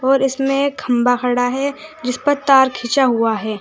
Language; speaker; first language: Hindi; native; Hindi